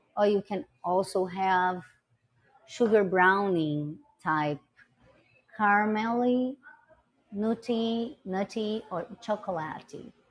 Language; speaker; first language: English; non-native, fluent; Portuguese